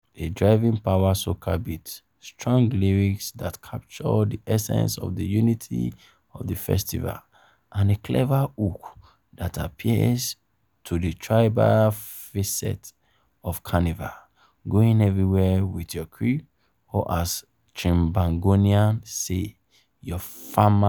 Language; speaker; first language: English; non-native, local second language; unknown